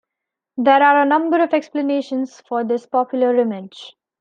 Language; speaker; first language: English; non-native, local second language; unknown